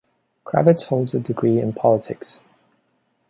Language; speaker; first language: English; non-native, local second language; Cantonese